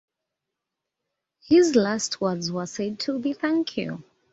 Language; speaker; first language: English; native; English